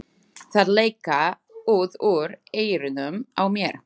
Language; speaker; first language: Icelandic; non-native, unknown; Slovak